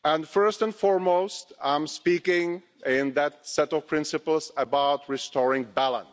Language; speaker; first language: English; non-native, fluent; Czech